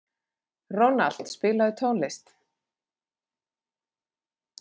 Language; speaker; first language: Icelandic; non-native, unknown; Finnish